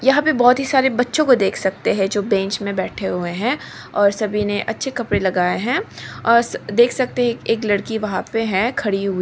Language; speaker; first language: Hindi; non-native, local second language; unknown